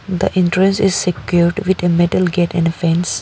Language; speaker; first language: English; non-native, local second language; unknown